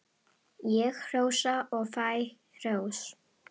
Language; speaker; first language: Icelandic; non-native, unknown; Indonesian